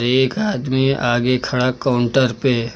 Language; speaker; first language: Hindi; native; Hindi